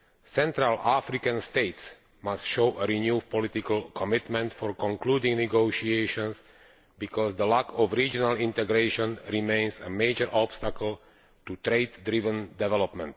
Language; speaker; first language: English; non-native, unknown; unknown